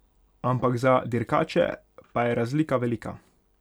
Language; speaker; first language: Slovenian; non-native, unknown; Hungarian